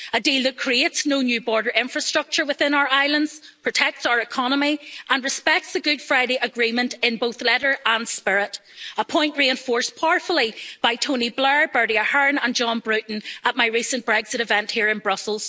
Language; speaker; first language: English; native; English